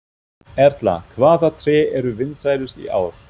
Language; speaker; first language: Icelandic; non-native, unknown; German